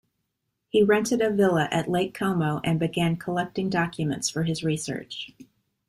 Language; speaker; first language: English; native; English